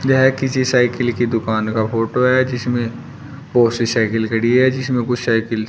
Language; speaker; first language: Hindi; native; Hindi